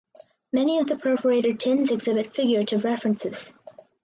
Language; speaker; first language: English; native; English